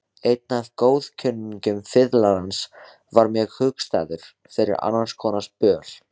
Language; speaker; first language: Icelandic; native; Icelandic